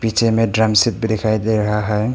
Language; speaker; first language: Hindi; non-native, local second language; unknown